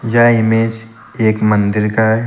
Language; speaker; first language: Hindi; native; Hindi